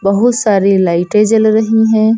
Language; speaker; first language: Hindi; native; Hindi